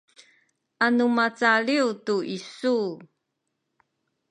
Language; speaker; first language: Sakizaya; non-native, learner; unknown